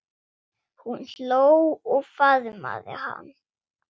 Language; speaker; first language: Icelandic; non-native, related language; Swedish